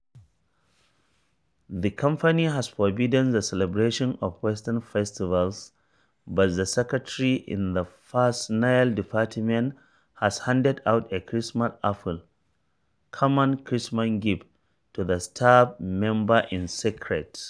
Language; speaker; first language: English; non-native, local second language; Hausa